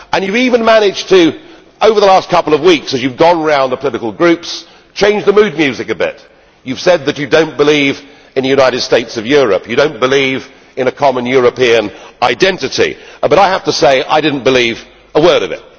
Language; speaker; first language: English; native; English